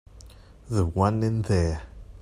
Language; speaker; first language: English; non-native, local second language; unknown